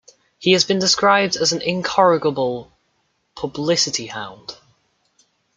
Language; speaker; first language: English; native; English